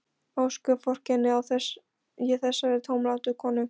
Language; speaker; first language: Icelandic; non-native, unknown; Polish